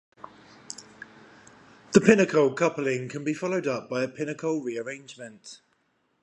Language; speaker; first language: English; native; English